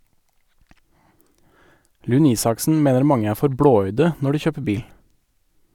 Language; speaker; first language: Norwegian; native; Norwegian